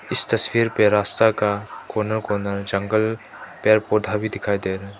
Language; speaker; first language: Hindi; non-native, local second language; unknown